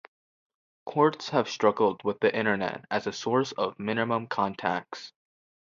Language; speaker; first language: English; native; English